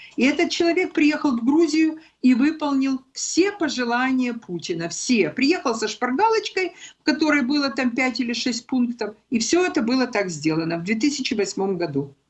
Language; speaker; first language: Russian; non-native, local second language; Ukrainian